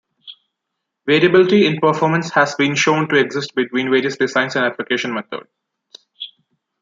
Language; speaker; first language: English; non-native, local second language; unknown